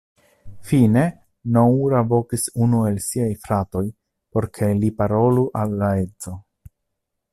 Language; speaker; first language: Esperanto; non-native, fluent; Italian